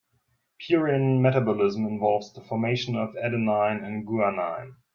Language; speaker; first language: English; non-native, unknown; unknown